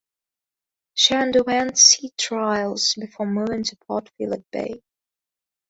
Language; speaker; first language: English; non-native, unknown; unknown